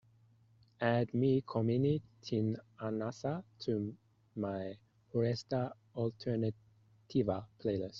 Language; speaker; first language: English; native; English